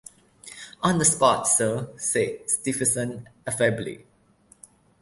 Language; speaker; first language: English; non-native, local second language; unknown